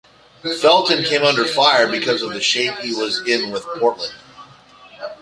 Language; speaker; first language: English; native; English